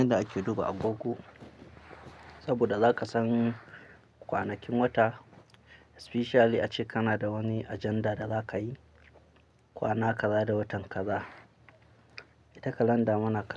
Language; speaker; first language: Hausa; non-native, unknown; Akan